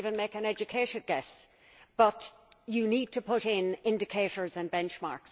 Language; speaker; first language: English; native; English